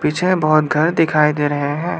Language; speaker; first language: Hindi; non-native, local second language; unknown